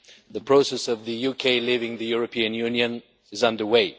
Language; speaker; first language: English; non-native, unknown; Bulgarian